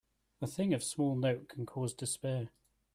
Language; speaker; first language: English; native; English